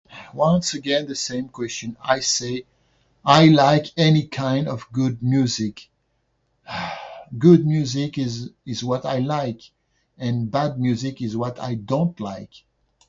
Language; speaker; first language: English; non-native, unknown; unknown